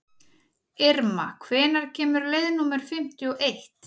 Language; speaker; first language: Icelandic; native; Icelandic